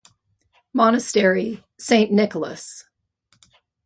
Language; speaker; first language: English; native; English